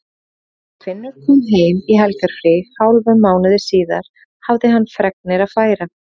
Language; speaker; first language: Icelandic; native; Icelandic